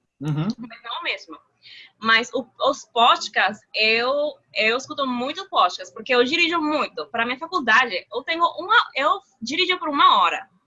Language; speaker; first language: Portuguese; non-native, related language; Spanish